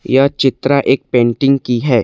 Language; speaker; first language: Hindi; non-native, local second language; Assamese